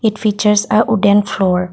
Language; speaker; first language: English; non-native, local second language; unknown